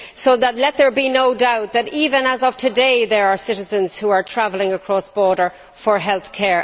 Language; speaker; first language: English; native; English